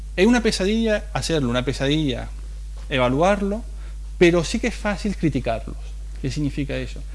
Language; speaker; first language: Spanish; non-native, fluent; Italian